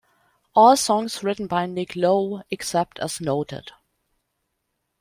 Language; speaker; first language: English; non-native, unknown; German